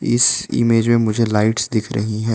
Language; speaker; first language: Hindi; non-native, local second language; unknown